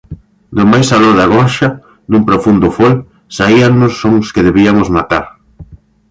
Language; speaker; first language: Galician; native; Galician